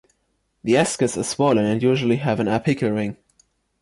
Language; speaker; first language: English; non-native, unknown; German